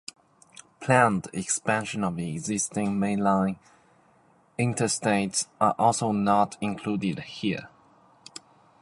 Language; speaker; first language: English; native; English